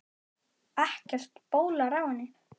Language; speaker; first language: Icelandic; native; Icelandic